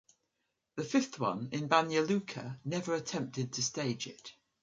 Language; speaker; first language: English; native; English